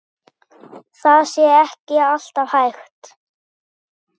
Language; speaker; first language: Icelandic; native; Icelandic